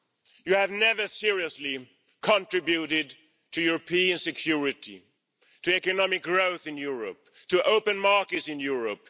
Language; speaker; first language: English; non-native, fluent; Swedish